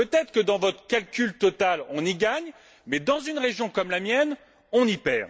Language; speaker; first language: French; native; French